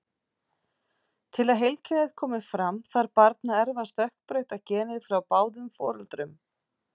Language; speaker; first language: Icelandic; native; Icelandic